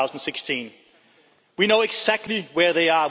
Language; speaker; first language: English; non-native, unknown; Danish